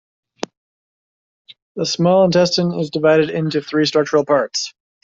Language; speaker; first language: English; native; English